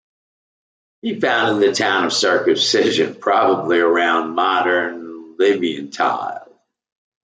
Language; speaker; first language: English; native; English